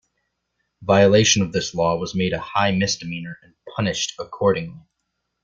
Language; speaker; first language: English; native; English